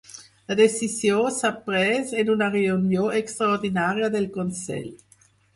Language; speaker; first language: Catalan; non-native, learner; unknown